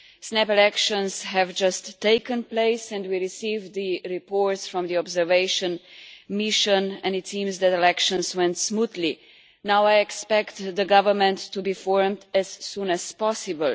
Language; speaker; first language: English; non-native, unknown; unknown